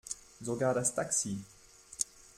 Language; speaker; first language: German; non-native, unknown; French